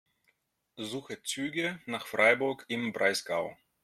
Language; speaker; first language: German; non-native, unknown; Russian